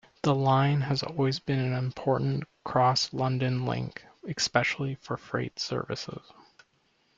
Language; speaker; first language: English; native; English